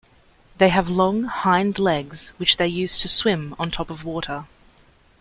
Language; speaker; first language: English; native; English